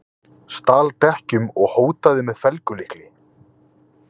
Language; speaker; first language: Icelandic; native; Icelandic